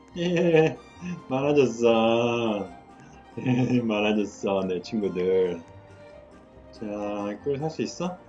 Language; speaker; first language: Korean; native; Korean